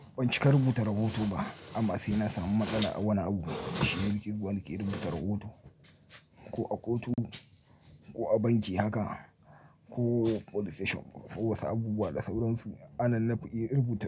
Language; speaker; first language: Hausa; native; Hausa